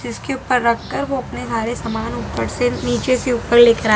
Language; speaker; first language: Hindi; non-native, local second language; Gujarati